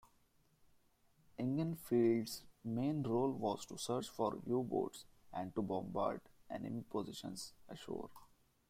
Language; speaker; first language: English; non-native, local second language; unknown